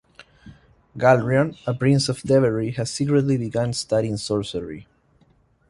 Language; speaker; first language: English; non-native, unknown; Spanish